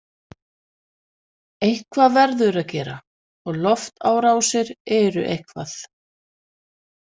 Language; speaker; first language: Icelandic; non-native, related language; Danish